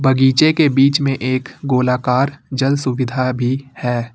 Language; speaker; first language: Hindi; native; Hindi